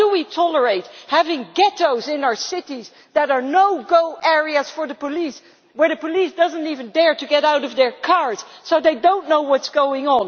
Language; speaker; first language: English; non-native, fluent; Dutch